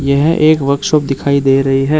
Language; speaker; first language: Hindi; non-native, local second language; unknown